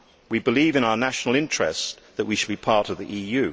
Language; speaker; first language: English; native; English